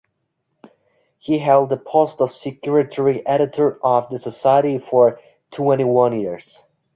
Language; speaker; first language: English; non-native, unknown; Uzbek